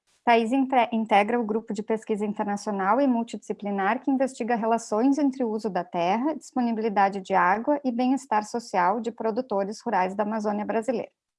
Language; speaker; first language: Portuguese; native; Portuguese